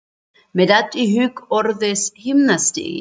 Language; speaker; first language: Icelandic; non-native, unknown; German